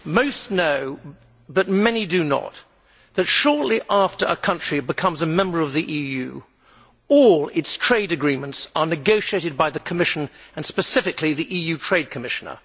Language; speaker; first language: English; native; English